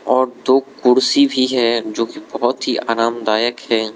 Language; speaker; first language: Hindi; non-native, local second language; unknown